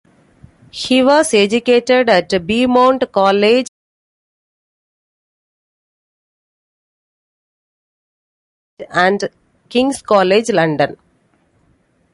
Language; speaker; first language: English; non-native, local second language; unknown